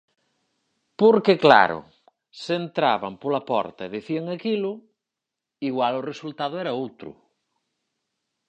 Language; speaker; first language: Galician; native; Galician